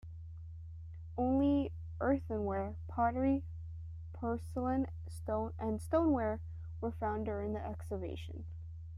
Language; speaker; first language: English; native; English